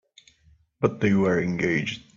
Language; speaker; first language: English; native; English